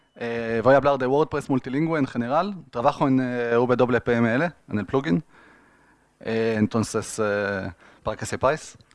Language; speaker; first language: Spanish; non-native, fluent; Hebrew